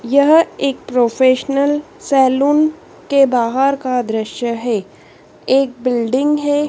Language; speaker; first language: Hindi; native; Hindi